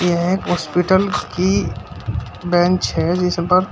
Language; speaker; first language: Hindi; native; Hindi